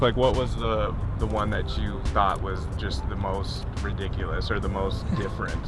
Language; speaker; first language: English; native; English